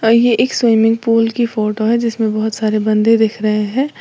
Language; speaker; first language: Hindi; native; Hindi